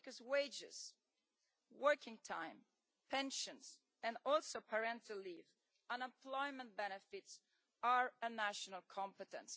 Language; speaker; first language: English; non-native, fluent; Italian